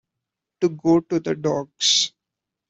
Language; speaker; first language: English; non-native, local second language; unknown